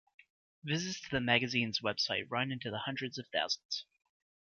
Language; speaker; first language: English; native; English